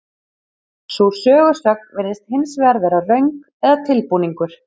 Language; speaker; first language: Icelandic; native; Icelandic